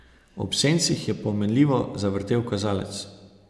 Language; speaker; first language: Slovenian; native; Slovenian